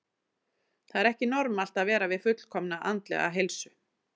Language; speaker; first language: Icelandic; native; Icelandic